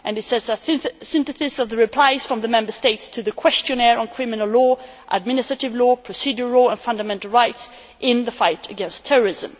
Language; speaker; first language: English; non-native, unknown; Swedish